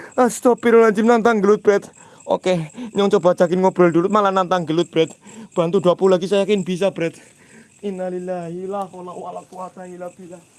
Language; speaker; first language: Indonesian; non-native, local second language; Javanese